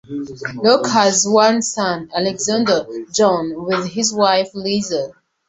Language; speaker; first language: English; non-native, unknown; Kinyarwanda